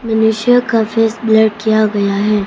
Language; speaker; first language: Hindi; non-native, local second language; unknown